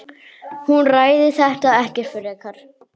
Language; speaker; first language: Icelandic; native; Icelandic